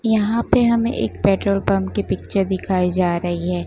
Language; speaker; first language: Hindi; non-native, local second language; Gujarati